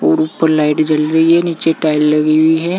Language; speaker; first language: Hindi; native; Hindi